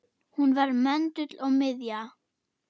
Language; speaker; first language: Icelandic; non-native, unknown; German